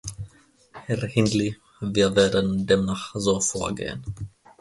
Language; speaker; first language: German; non-native, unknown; Finnish